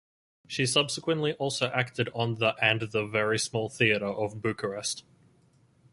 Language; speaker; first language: English; native; English